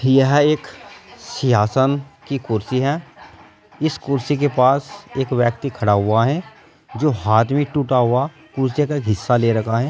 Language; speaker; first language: Hindi; native; Hindi